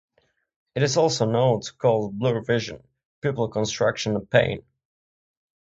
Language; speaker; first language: English; non-native, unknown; Czech